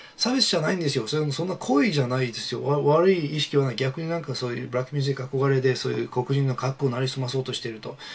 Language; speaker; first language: Japanese; non-native, fluent; English